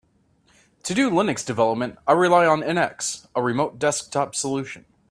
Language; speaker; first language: English; native; English